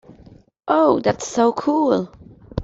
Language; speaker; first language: English; non-native, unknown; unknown